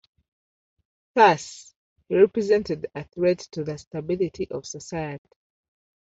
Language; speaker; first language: English; non-native, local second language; Ganda